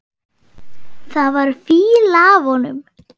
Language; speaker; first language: Icelandic; non-native, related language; Swedish